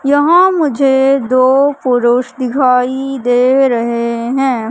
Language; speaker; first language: Hindi; native; Hindi